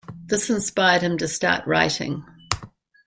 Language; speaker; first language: English; native; English